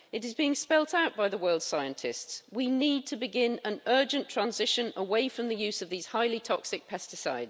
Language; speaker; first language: English; native; English